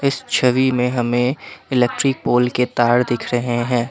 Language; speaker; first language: Hindi; non-native, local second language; Assamese